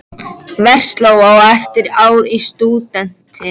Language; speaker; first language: Icelandic; native; Icelandic